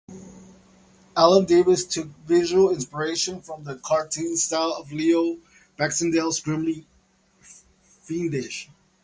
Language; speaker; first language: English; native; English